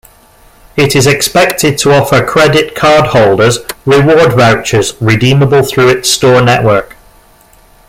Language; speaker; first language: English; native; English